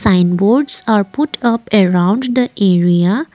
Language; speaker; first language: English; non-native, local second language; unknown